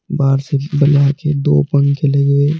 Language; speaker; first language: Hindi; native; Hindi